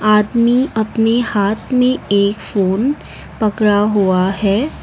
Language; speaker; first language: Hindi; non-native, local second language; Assamese